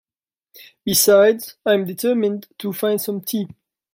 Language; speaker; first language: English; non-native, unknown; French